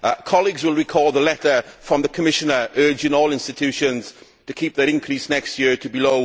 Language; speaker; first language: English; native; English